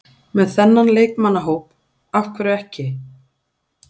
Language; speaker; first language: Icelandic; native; Icelandic